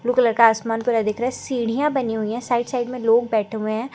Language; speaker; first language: Hindi; native; Hindi